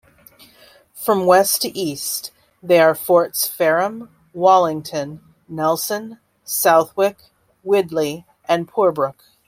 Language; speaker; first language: English; native; English